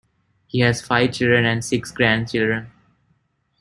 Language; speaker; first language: English; non-native, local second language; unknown